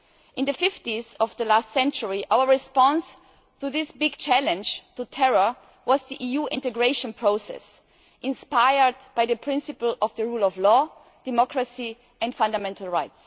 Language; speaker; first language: English; non-native, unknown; German